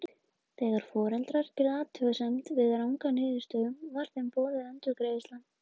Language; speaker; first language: Icelandic; native; Icelandic